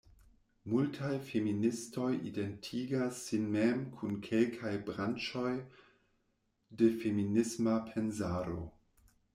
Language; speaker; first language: Esperanto; non-native, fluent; German